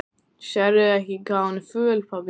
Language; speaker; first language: Icelandic; native; Icelandic